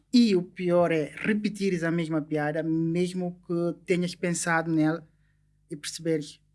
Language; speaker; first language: Portuguese; non-native, local second language; Upper Guinea Crioulo